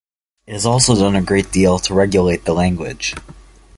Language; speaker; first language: English; native; English